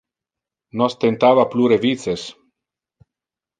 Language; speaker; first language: Interlingua; non-native, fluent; Italian